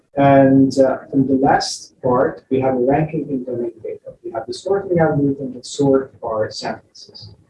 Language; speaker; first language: English; non-native, fluent; Persian